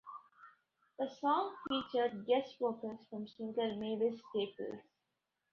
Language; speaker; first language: English; non-native, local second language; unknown